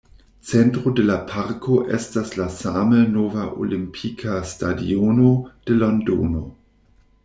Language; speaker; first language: Esperanto; non-native, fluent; German